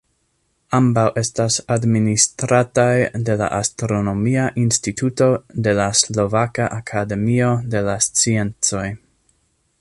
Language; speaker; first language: Esperanto; non-native, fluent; English